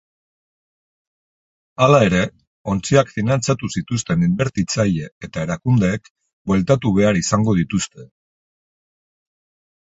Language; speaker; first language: Basque; non-native, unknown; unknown